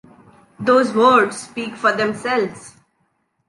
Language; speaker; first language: English; non-native, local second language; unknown